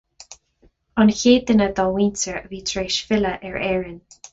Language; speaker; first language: Irish; non-native, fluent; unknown